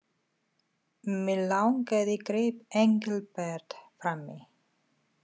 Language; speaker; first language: Icelandic; non-native, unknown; Tamil